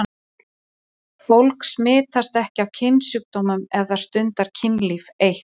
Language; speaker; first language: Icelandic; native; Icelandic